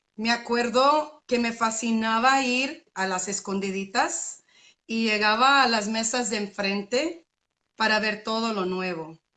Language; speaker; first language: Spanish; early bilingual, other home language; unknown